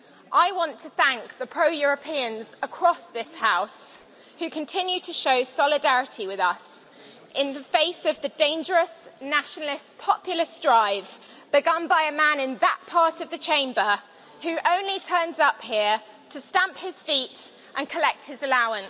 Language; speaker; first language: English; native; English